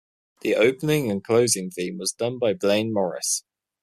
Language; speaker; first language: English; native; English